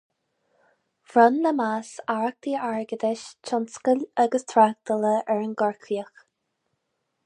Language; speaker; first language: Irish; non-native, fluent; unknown